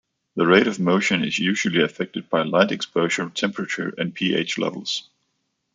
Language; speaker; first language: English; non-native, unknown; Danish